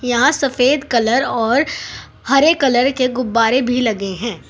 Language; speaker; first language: Hindi; native; Hindi